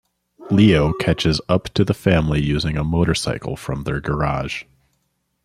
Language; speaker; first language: English; native; English